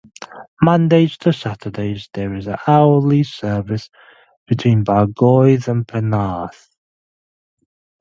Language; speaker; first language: English; native; English